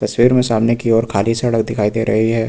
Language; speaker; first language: Hindi; native; Hindi